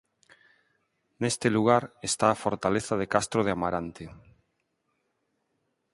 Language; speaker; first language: Galician; non-native, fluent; Spanish